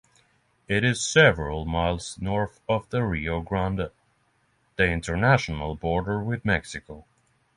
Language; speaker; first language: English; non-native, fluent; Norwegian